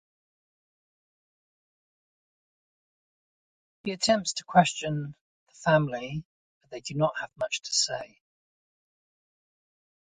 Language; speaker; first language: English; native; English